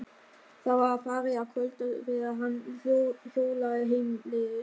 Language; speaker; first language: Icelandic; non-native, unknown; German